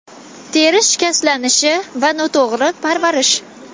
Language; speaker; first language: Uzbek; non-native, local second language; Kazakh